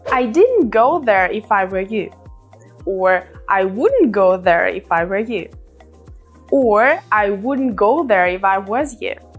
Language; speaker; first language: English; non-native, fluent; Russian